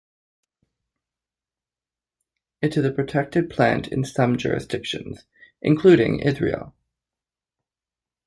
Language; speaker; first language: English; native; English